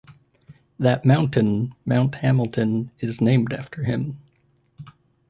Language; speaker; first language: English; native; English